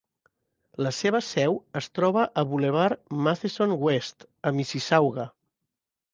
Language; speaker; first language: Catalan; native; Catalan